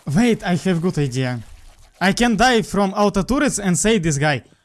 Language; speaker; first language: English; non-native, learner; Russian